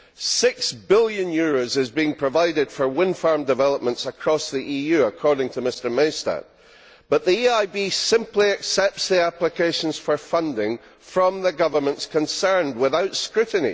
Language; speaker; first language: English; native; English